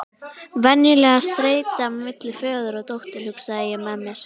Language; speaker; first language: Icelandic; native; Icelandic